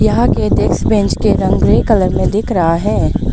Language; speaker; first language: Hindi; non-native, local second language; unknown